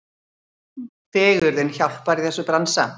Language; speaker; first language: Icelandic; native; Icelandic